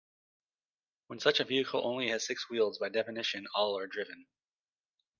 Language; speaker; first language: English; native; English